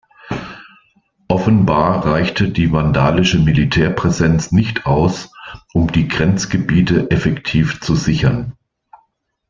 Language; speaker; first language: German; native; German